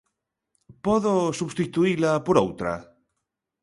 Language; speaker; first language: Galician; native; Galician